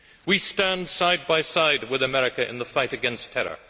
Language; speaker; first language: English; native; English